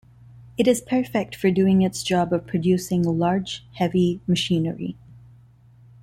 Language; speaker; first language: English; non-native, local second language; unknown